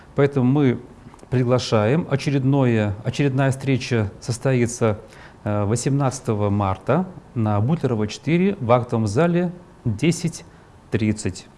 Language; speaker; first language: Russian; native; Russian